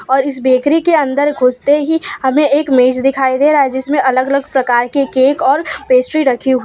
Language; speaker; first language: Hindi; non-native, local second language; Gujarati